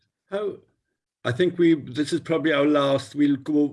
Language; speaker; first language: English; native; English